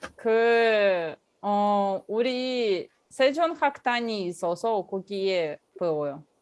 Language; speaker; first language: Korean; non-native, learner; Russian